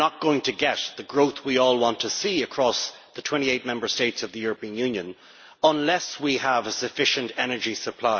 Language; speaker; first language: English; native; English